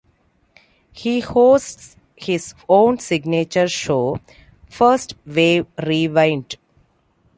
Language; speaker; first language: English; non-native, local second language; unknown